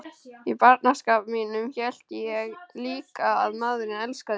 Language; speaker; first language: Icelandic; native; Icelandic